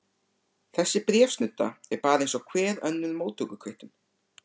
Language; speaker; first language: Icelandic; native; Icelandic